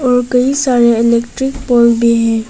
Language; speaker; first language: Hindi; non-native, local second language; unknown